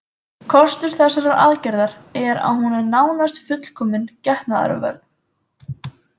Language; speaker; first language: Icelandic; native; Icelandic